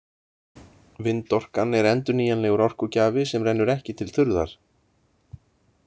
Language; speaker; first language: Icelandic; native; Icelandic